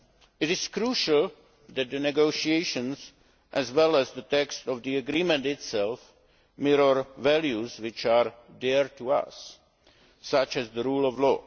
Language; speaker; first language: English; native; English